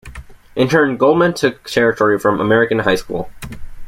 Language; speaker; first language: English; native; English